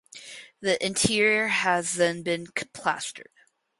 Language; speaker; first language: English; native; English